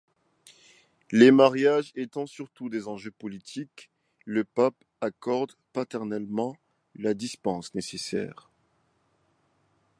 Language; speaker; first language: French; non-native, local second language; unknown